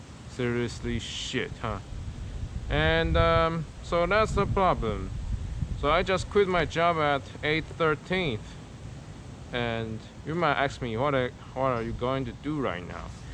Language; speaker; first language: English; non-native, learner; Chinese